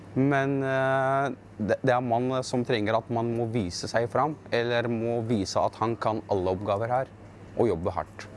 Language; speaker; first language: Norwegian; non-native, learner; Arabic